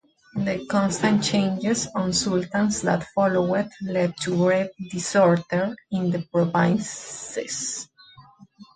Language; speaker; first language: English; native; English